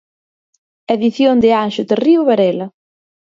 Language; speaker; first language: Galician; native; Galician